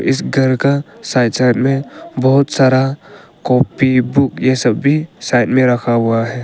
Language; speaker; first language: Hindi; non-native, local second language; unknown